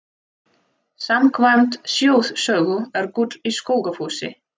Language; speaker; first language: Icelandic; non-native, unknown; Russian